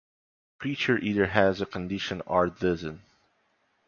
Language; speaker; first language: English; non-native, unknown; Portuguese